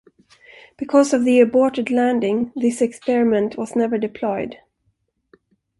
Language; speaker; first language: English; non-native, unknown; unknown